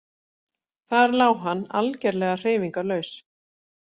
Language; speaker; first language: Icelandic; native; Icelandic